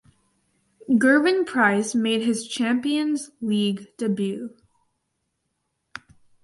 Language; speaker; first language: English; native; English